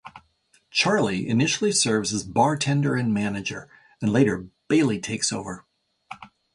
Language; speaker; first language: English; native; English